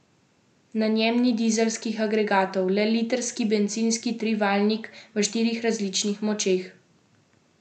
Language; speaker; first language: Slovenian; native; Slovenian